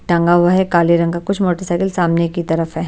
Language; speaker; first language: Hindi; native; Hindi